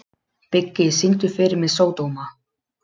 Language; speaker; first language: Icelandic; non-native, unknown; Polish